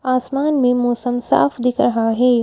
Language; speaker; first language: Hindi; native; Hindi